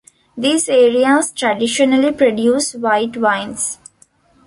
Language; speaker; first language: English; non-native, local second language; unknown